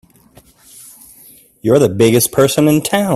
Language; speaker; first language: English; native; English